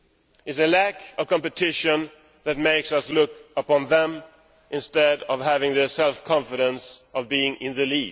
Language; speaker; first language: English; non-native, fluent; Swedish